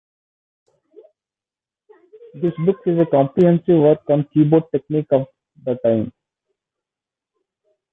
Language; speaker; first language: English; non-native, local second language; Odia